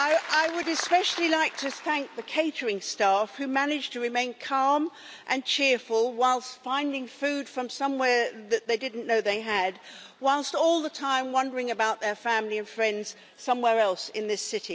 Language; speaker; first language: English; native; English